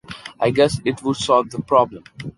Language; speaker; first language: English; non-native, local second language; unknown